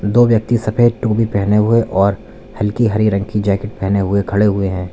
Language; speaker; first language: Hindi; native; Hindi